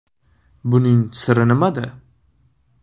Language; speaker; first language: Uzbek; native; Uzbek